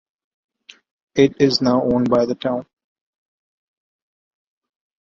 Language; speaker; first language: English; non-native, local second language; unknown